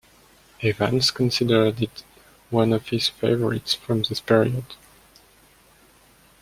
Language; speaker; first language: English; non-native, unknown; French